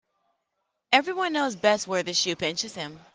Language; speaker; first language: English; native; English